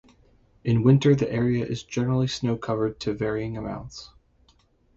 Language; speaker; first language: English; native; English